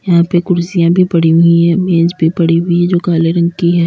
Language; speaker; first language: Hindi; native; Hindi